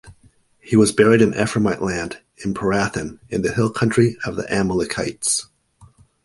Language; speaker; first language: English; native; English